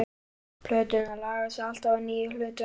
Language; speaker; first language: Icelandic; native; Icelandic